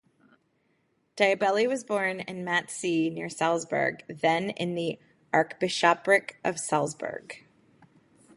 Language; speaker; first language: English; native; English